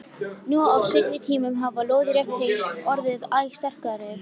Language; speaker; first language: Icelandic; native; Icelandic